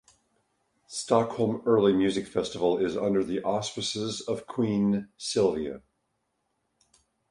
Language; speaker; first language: English; native; English